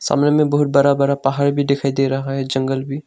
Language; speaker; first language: Hindi; non-native, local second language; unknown